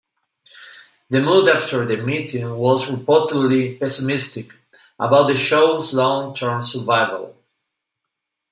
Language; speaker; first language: English; non-native, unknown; Spanish